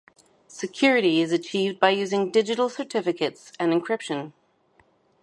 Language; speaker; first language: English; native; English